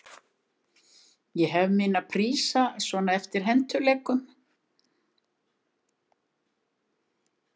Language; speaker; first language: Icelandic; native; Icelandic